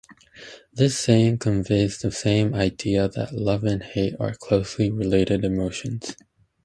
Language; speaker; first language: English; native; English